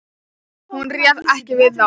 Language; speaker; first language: Icelandic; non-native, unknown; Thai